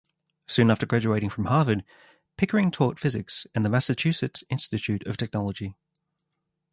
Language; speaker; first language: English; native; English